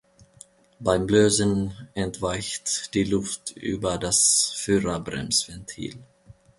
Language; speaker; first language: German; non-native, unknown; Finnish